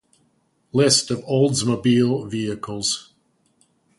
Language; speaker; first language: English; native; English